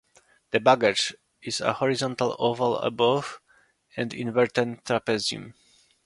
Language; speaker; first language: English; non-native, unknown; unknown